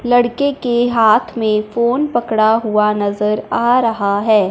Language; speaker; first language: Hindi; non-native, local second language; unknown